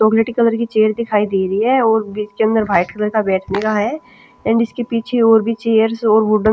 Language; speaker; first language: Hindi; non-native, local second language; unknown